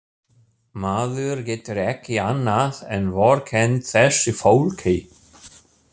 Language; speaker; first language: Icelandic; non-native, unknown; German